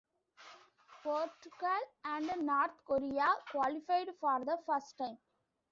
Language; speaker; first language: English; non-native, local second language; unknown